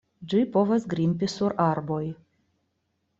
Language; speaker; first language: Esperanto; non-native, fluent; Russian